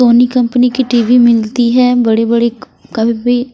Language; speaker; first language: Hindi; non-native, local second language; Punjabi